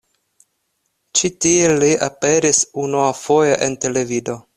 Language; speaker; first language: Esperanto; non-native, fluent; Russian